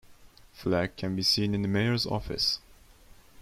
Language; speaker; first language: English; non-native, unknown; Turkish